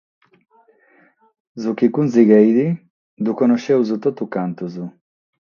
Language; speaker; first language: Sardinian; non-native, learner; Catalan